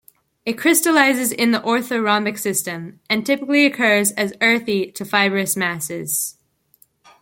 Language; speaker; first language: English; native; English